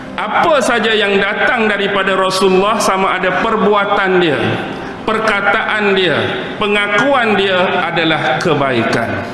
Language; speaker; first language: Malay; native; Malay